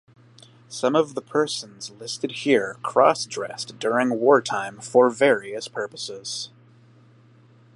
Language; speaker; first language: English; native; English